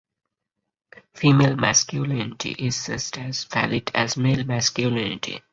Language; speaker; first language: English; non-native, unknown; Bangla